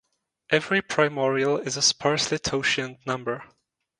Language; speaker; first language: English; non-native, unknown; Czech